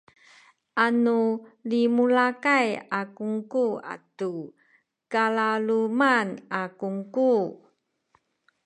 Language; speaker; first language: Sakizaya; non-native, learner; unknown